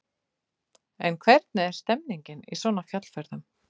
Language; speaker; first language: Icelandic; native; Icelandic